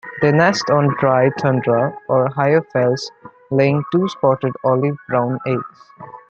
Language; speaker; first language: English; non-native, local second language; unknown